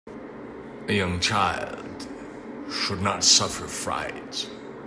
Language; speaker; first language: English; native; English